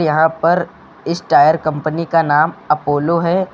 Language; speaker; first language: Hindi; native; Hindi